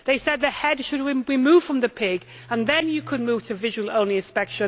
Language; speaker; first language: English; native; English